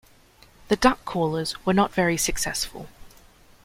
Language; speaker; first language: English; native; English